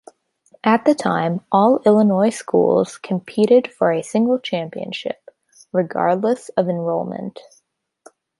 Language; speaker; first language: English; native; English